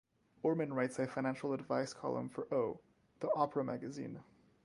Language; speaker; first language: English; non-native, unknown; French